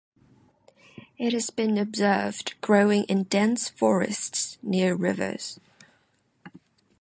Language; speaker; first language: English; non-native, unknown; Cantonese